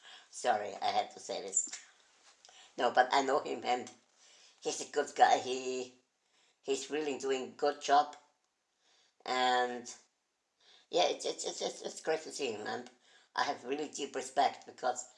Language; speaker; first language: English; non-native, fluent; German